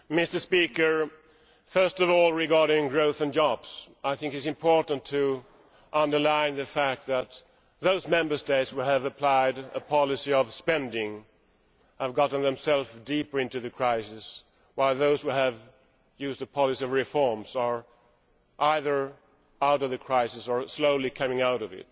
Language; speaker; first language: English; non-native, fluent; Swedish